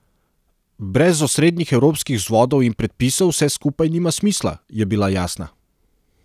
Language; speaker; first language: Slovenian; non-native, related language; Serbian